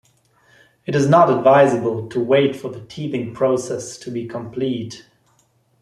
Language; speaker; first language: English; non-native, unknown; German